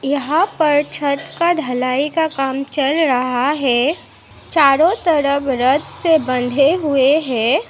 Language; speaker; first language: Hindi; non-native, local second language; Assamese